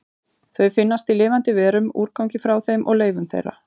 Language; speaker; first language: Icelandic; native; Icelandic